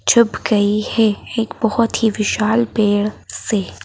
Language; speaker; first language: Hindi; native; Hindi